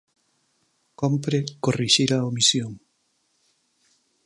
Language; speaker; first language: Galician; native; Galician